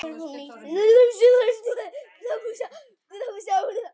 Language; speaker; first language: Icelandic; native; Icelandic